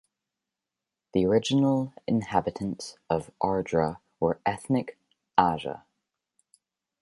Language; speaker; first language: English; native; English